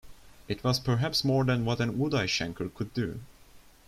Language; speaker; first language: English; non-native, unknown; Turkish